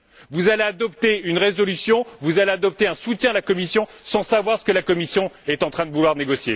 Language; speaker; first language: French; native; French